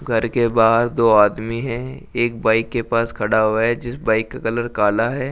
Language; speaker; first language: Hindi; native; Hindi